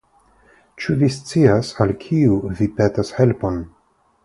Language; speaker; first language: Esperanto; non-native, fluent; Russian